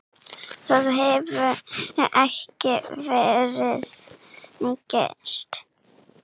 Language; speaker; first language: Icelandic; non-native, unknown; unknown